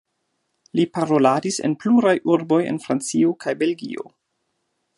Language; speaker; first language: Esperanto; non-native, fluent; German